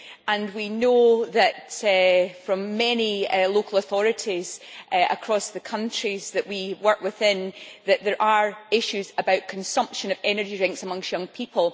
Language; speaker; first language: English; native; English